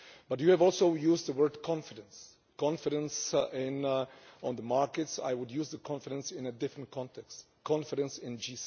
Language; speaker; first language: English; non-native, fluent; Czech